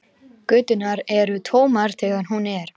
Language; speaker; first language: Icelandic; non-native, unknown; Lithuanian